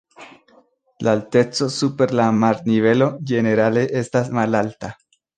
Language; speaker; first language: Esperanto; non-native, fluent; Spanish